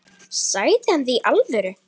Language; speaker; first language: Icelandic; native; Icelandic